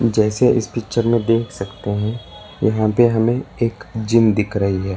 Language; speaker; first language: Hindi; non-native, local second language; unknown